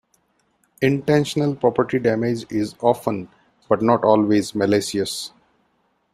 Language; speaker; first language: English; non-native, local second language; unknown